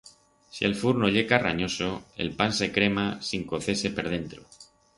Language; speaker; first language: Aragonese; non-native, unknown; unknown